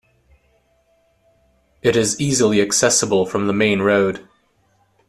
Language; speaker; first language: English; native; English